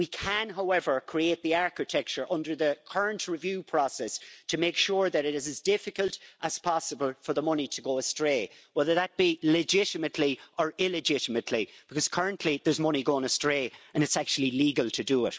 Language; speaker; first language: English; native; English